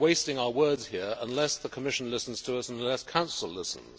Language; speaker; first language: English; native; English